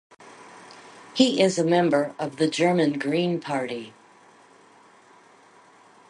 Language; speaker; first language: English; native; English